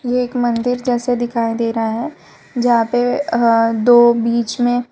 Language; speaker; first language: Hindi; non-native, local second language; Gujarati